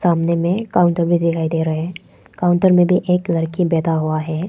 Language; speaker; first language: Hindi; non-native, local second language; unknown